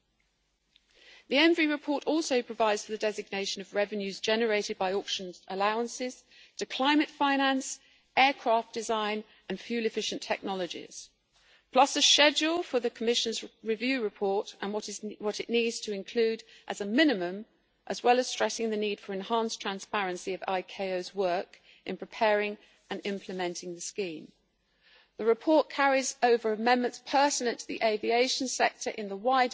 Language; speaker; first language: English; native; English